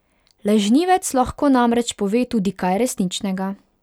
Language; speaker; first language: Slovenian; non-native, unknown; Hungarian